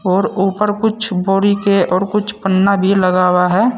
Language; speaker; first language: Hindi; native; Hindi